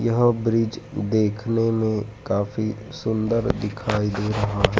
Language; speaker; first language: Hindi; native; Hindi